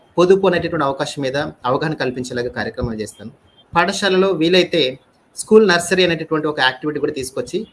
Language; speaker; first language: Telugu; native; Telugu